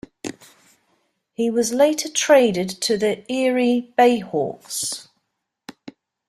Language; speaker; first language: English; native; English